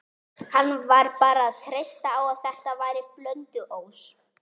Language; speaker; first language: Icelandic; native; Icelandic